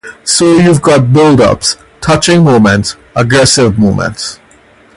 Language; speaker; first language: English; native; English